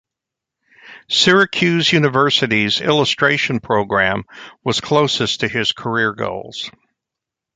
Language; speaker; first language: English; native; English